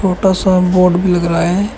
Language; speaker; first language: Hindi; native; Hindi